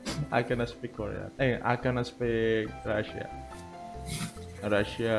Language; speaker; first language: English; non-native, learner; Indonesian